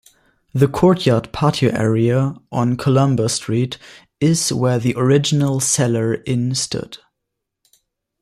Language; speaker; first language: English; non-native, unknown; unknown